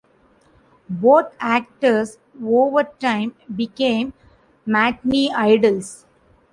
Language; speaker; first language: English; non-native, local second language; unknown